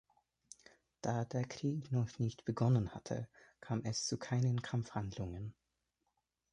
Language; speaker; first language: German; non-native, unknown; English